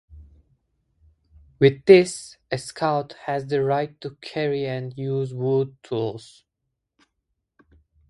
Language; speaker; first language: English; native; English